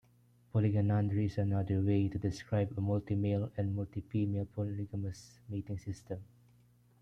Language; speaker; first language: English; non-native, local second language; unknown